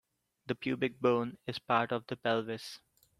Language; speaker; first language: English; non-native, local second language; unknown